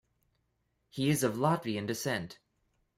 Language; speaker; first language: English; native; English